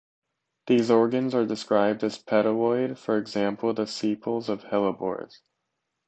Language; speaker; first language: English; native; English